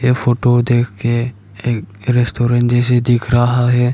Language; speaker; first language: Hindi; non-native, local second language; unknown